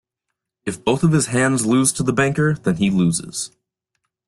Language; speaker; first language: English; native; English